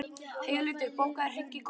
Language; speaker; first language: Icelandic; native; Icelandic